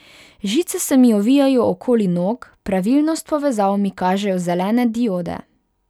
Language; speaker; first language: Slovenian; non-native, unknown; Hungarian